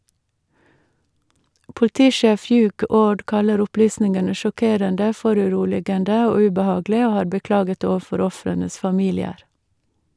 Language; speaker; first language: Norwegian; native; Norwegian